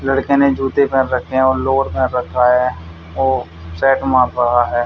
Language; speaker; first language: Hindi; native; Hindi